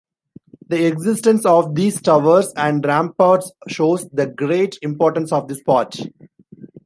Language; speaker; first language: English; non-native, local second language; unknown